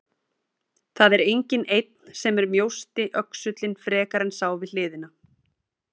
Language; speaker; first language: Icelandic; native; Icelandic